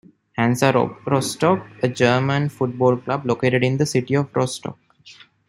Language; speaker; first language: English; non-native, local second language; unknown